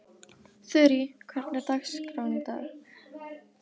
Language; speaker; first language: Icelandic; native; Icelandic